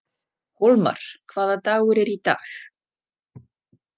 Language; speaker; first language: Icelandic; non-native, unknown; Czech